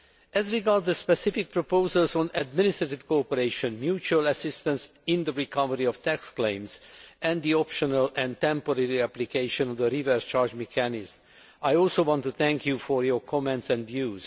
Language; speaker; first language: English; non-native, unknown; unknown